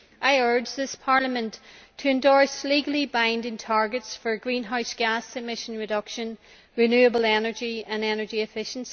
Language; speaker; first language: English; native; English